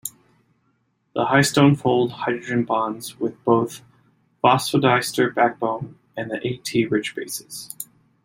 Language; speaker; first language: English; native; English